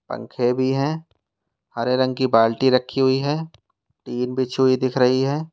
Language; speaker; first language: Hindi; native; Hindi